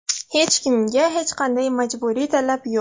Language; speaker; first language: Uzbek; non-native, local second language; Russian